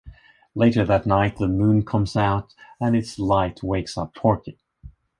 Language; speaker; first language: English; non-native, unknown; Swedish